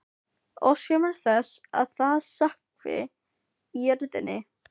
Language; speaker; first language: Icelandic; non-native, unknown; Filipino